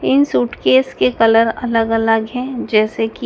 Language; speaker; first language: Hindi; native; Hindi